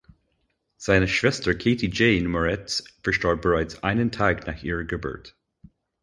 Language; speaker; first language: German; non-native, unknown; English